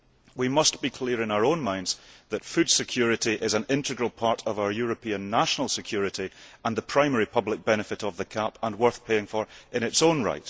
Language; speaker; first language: English; early bilingual, heritage; English